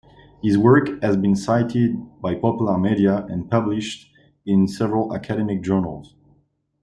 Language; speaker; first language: English; non-native, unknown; French